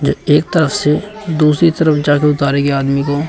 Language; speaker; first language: Hindi; native; Hindi